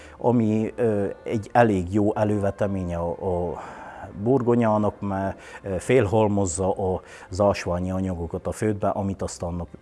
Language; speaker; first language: Hungarian; native; Hungarian